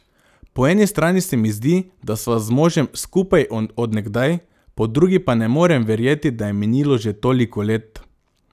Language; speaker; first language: Slovenian; non-native, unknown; Macedonian